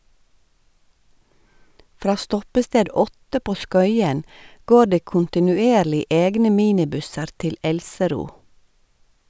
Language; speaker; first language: Norwegian; native; Norwegian